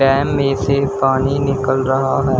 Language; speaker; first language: Hindi; native; Hindi